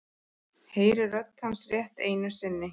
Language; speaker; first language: Icelandic; native; Icelandic